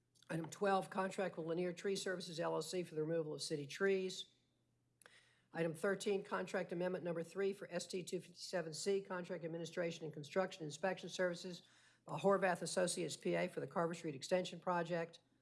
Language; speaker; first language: English; native; English